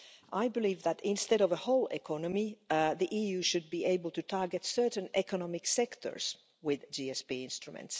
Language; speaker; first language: English; non-native, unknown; Finnish